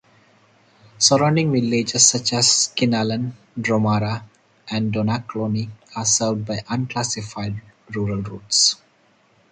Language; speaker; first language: English; non-native, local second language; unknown